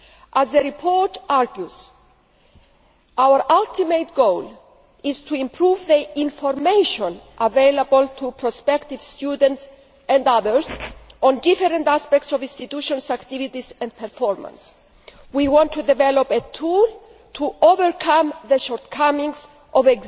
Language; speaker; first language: English; non-native, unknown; Greek